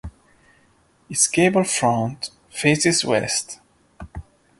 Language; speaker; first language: English; non-native, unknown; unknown